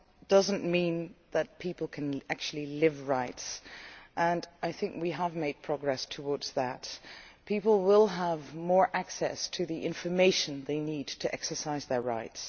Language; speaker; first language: English; non-native, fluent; Dutch